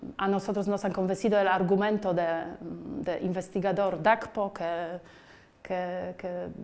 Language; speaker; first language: Spanish; non-native, fluent; Polish